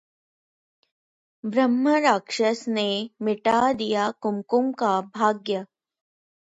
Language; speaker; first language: Hindi; native; Hindi